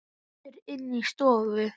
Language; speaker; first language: Icelandic; native; Icelandic